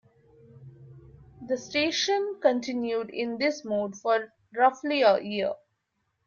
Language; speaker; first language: English; non-native, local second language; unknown